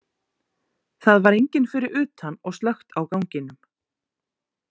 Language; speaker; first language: Icelandic; native; Icelandic